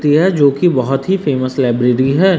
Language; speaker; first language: Hindi; native; Hindi